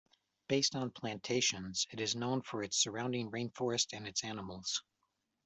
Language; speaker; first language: English; native; English